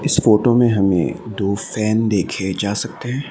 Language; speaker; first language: Hindi; non-native, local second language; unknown